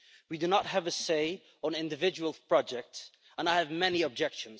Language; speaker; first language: English; non-native, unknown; Dutch